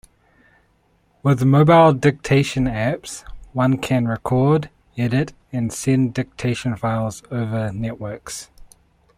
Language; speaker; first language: English; native; English